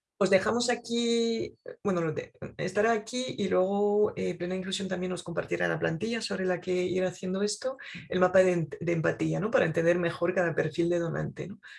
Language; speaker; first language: Spanish; non-native, fluent; French